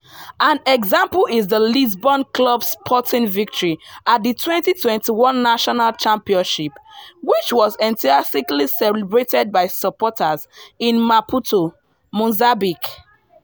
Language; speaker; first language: English; non-native, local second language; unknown